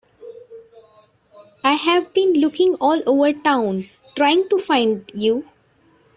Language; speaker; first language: English; non-native, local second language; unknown